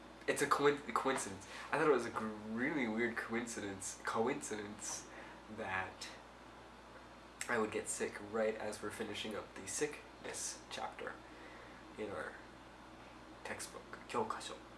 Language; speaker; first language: English; native; English